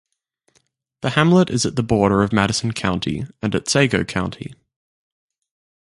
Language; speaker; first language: English; native; English